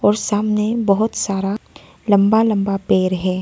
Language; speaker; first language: Hindi; non-native, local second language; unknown